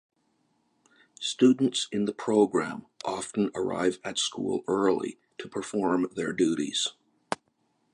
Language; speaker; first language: English; native; English